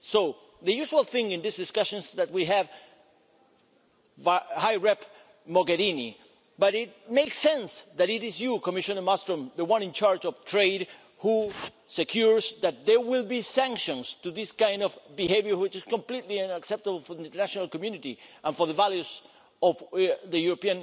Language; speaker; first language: English; non-native, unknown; Spanish